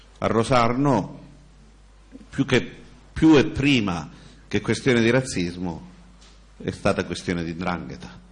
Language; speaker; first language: Italian; native; Italian